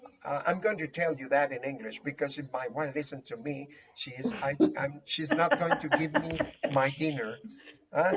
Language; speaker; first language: English; non-native, fluent; Spanish